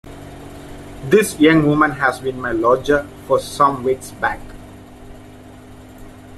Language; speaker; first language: English; non-native, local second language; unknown